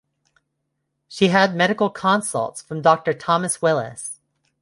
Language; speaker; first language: English; non-native, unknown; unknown